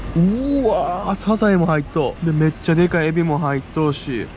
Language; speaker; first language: Japanese; native; Japanese